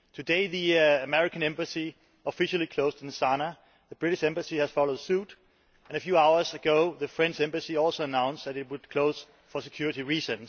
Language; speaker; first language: English; non-native, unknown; Danish